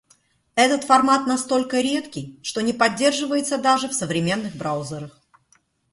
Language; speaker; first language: Russian; native; Russian